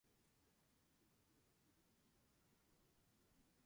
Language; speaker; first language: English; non-native, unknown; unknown